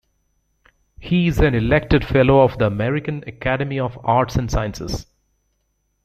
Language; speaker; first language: English; native; English